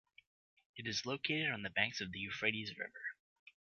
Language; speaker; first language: English; native; English